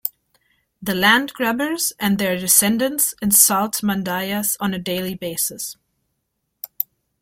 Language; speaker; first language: English; native; English